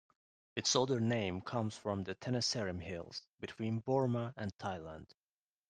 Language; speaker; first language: English; non-native, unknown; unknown